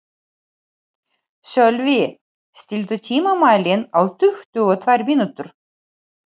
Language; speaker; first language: Icelandic; non-native, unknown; Ukrainian